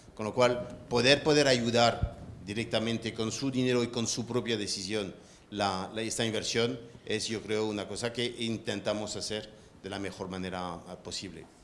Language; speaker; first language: Spanish; non-native, fluent; French